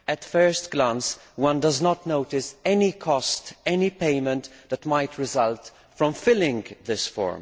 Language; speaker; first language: English; non-native, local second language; Maltese